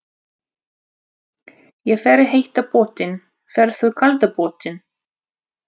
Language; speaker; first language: Icelandic; non-native, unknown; Russian